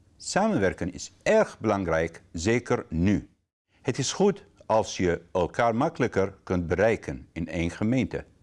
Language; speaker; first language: Dutch; non-native, fluent; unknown